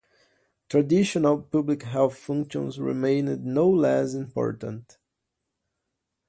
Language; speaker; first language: English; non-native, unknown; Portuguese